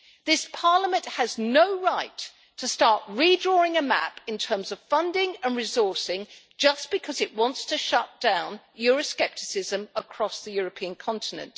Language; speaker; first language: English; native; English